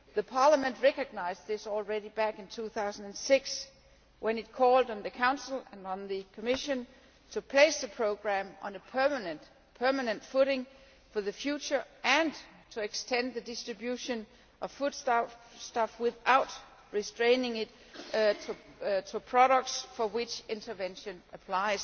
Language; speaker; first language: English; non-native, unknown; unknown